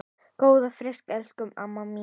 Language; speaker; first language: Icelandic; native; Icelandic